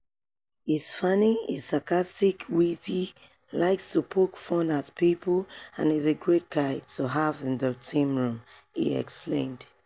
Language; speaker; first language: English; non-native, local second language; Yoruba